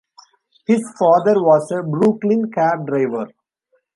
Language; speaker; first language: English; non-native, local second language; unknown